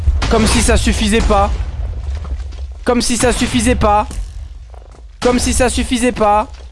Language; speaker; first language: French; native; French